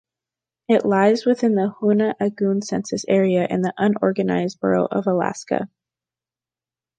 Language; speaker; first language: English; native; English